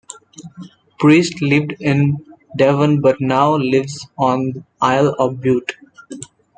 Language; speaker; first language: English; non-native, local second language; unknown